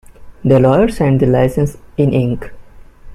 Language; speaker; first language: English; non-native, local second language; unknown